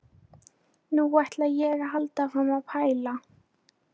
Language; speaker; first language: Icelandic; non-native, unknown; Polish